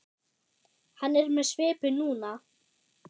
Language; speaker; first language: Icelandic; non-native, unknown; German